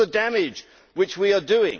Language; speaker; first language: English; native; English